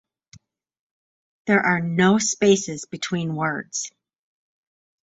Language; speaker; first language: English; native; English